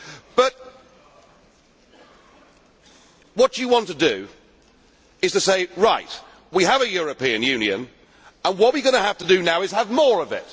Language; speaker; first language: English; native; English